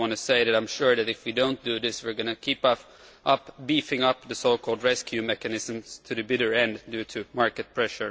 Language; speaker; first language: English; non-native, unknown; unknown